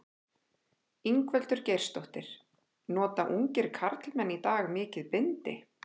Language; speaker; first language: Icelandic; native; Icelandic